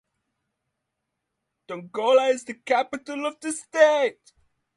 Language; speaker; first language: English; non-native, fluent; Norwegian